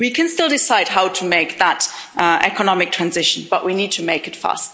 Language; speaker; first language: English; non-native, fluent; German